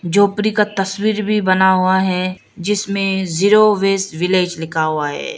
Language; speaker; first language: Hindi; non-native, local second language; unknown